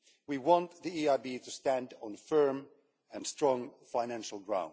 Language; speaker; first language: English; non-native, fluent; Finnish